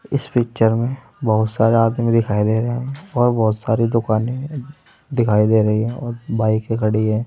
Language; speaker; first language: Hindi; native; Hindi